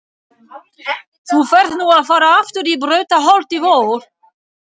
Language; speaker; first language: Icelandic; non-native, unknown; French